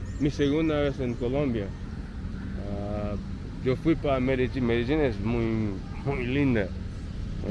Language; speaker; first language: Spanish; non-native, learner; English